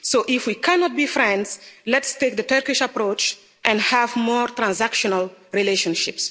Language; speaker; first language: English; non-native, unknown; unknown